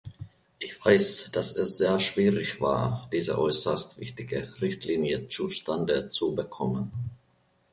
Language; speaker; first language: German; non-native, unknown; Finnish